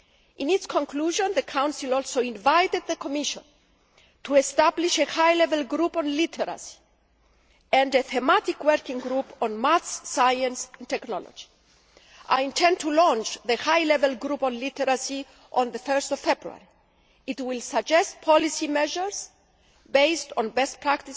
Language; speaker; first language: English; non-native, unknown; Greek